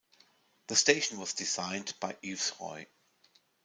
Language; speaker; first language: English; non-native, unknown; German